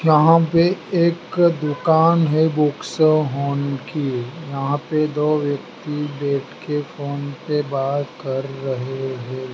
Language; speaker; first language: Hindi; native; Hindi